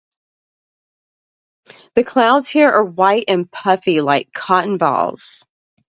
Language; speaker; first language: English; native; English